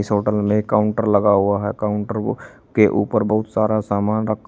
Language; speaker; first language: Hindi; native; Hindi